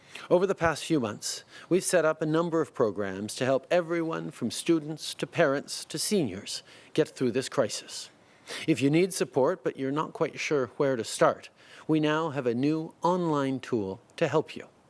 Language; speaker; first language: English; native; English